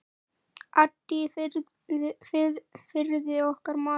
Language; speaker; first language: Icelandic; native; Icelandic